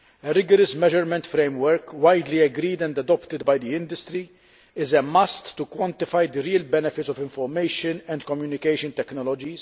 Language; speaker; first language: English; non-native, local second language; Maltese